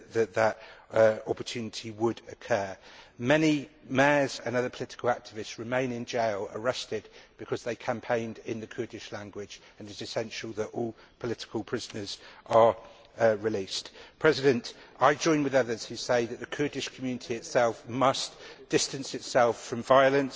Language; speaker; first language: English; native; English